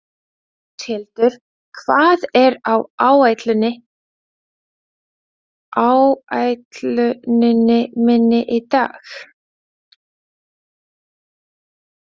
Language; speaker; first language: Icelandic; non-native, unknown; Latvian